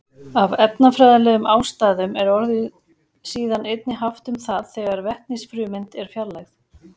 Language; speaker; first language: Icelandic; native; Icelandic